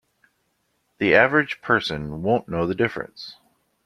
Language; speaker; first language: English; native; English